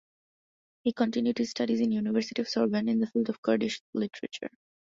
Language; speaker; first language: English; non-native, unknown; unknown